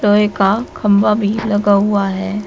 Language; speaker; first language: Hindi; native; Hindi